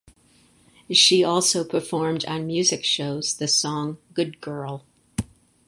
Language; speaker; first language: English; native; English